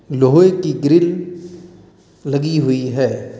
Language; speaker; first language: Hindi; native; Hindi